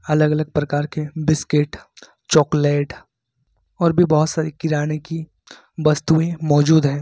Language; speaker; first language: Hindi; native; Hindi